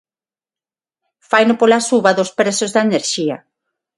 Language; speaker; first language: Galician; non-native, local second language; Spanish